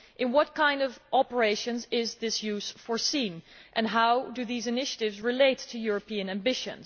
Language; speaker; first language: English; non-native, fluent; Dutch